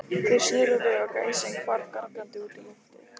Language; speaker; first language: Icelandic; non-native, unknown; Lithuanian